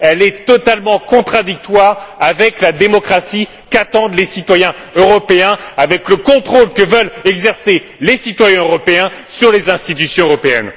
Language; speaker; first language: French; native; French